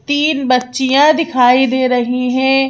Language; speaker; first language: Hindi; native; Hindi